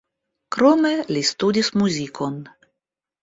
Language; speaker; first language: Esperanto; non-native, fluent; Russian